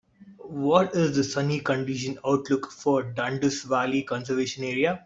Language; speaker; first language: English; non-native, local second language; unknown